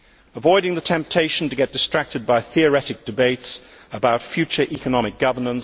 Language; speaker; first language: English; native; English